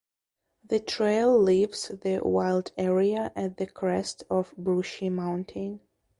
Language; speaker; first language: English; non-native, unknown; Belarusian